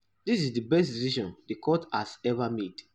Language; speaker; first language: English; non-native, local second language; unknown